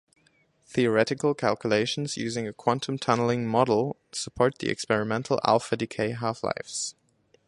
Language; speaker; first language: English; non-native, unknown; German